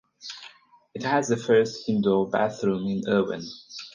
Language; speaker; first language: English; non-native, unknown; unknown